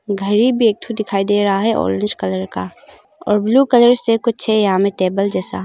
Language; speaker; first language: Hindi; non-native, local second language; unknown